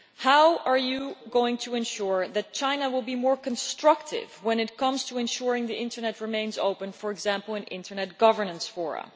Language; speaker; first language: English; non-native, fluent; Dutch